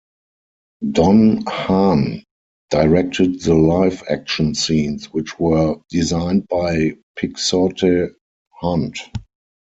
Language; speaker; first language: English; non-native, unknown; German